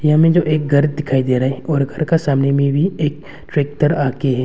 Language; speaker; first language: Hindi; non-native, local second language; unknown